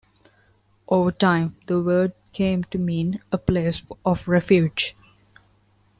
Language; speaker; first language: English; non-native, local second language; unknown